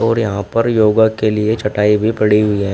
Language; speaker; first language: Hindi; native; Hindi